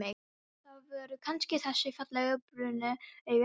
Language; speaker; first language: Icelandic; non-native, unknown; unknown